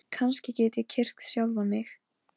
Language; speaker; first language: Icelandic; non-native, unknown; Polish